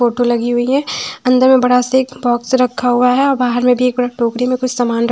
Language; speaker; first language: Hindi; non-native, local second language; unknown